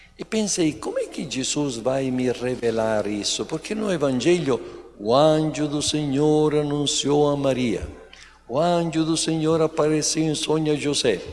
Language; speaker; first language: Portuguese; non-native, fluent; Italian